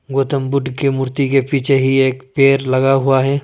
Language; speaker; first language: Hindi; non-native, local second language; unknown